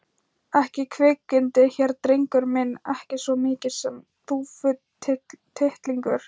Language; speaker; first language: Icelandic; non-native, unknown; Thai